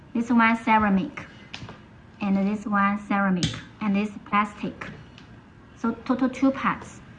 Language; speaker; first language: English; non-native, fluent; Chinese